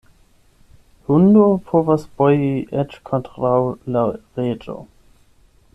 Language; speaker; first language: Esperanto; non-native, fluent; German